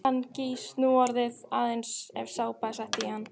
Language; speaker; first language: Icelandic; native; Icelandic